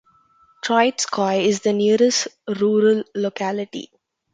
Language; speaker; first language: English; non-native, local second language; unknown